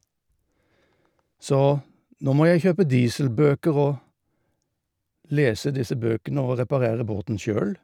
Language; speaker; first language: Norwegian; native; Norwegian